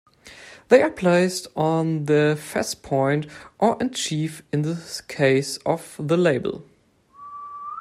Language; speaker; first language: English; non-native, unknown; German